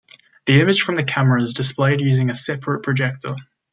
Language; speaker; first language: English; native; English